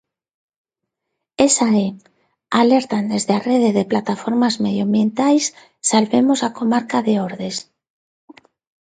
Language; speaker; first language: Galician; non-native, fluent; Spanish